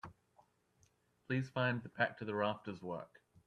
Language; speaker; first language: English; native; English